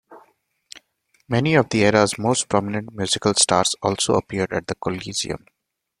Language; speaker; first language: English; non-native, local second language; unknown